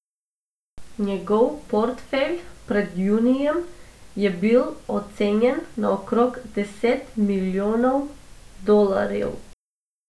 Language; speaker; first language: Slovenian; non-native, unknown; Macedonian